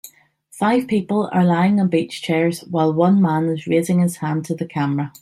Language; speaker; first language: English; native; English